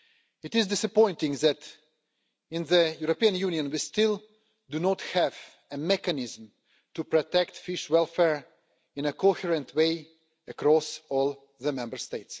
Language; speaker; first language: English; non-native, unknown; Russian